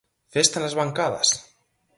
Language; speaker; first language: Galician; native; Galician